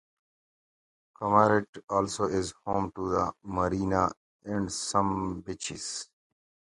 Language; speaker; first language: English; native; English